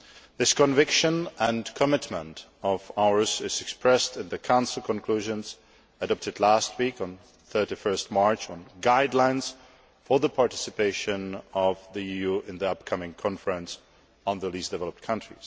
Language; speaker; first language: English; non-native, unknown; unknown